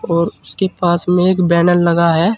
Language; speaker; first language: Hindi; native; Hindi